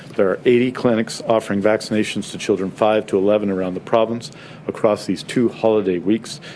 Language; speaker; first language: English; native; English